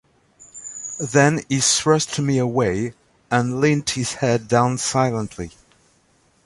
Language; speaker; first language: English; native; English